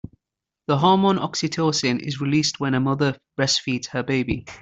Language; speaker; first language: English; native; English